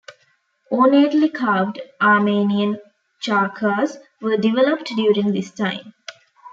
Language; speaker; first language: English; non-native, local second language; Tamil